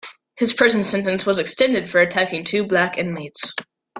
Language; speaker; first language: English; native; English